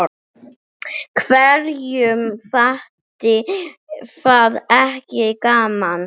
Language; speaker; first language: Icelandic; non-native, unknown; English